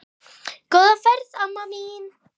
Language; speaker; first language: Icelandic; native; Icelandic